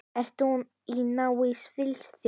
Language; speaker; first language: Icelandic; native; Icelandic